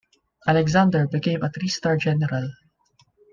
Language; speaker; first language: English; non-native, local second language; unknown